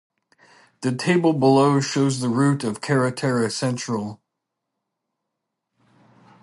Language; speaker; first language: English; native; English